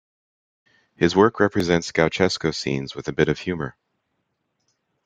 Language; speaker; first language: English; native; English